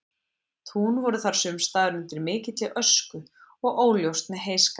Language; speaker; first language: Icelandic; native; Icelandic